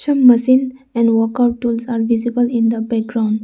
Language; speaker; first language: English; non-native, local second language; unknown